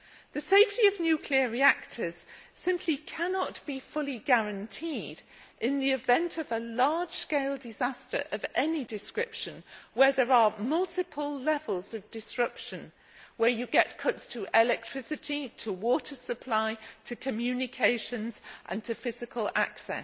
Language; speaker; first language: English; native; English